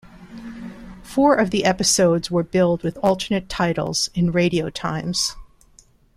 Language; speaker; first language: English; non-native, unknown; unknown